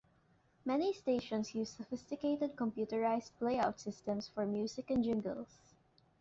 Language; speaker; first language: English; non-native, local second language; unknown